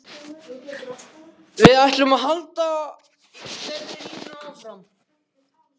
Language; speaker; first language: Icelandic; native; Icelandic